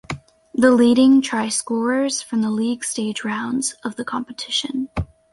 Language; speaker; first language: English; native; English